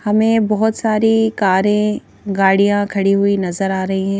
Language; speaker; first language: Hindi; native; Hindi